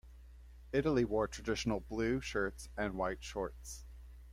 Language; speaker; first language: English; native; English